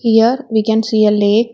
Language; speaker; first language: English; non-native, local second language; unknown